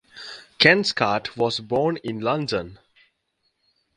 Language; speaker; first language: English; native; English